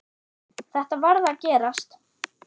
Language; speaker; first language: Icelandic; non-native, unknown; German